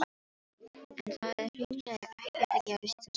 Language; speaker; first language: Icelandic; non-native, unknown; Filipino